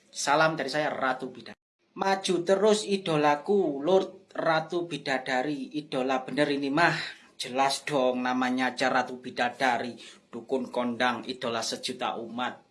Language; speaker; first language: Indonesian; non-native, local second language; Javanese